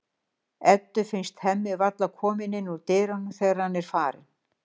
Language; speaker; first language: Icelandic; native; Icelandic